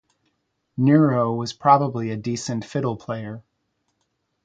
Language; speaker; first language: English; native; English